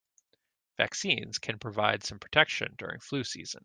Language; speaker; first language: English; native; English